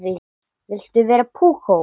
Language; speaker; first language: Icelandic; non-native, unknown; English